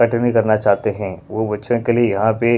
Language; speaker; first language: Hindi; non-native, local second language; Punjabi